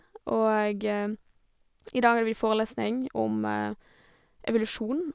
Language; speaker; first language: Norwegian; native; Norwegian